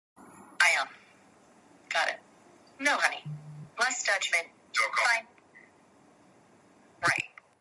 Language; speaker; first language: English; native; English